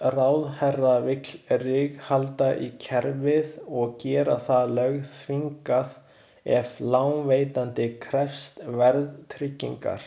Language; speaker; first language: Icelandic; non-native, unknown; Chinese